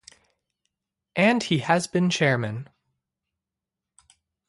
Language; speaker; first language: English; native; English